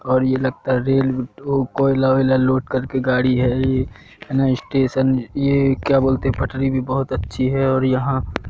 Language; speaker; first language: Hindi; native; Hindi